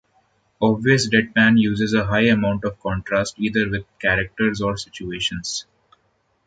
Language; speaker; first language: English; non-native, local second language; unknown